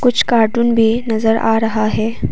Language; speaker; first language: Hindi; non-native, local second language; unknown